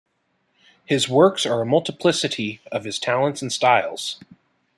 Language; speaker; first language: English; native; English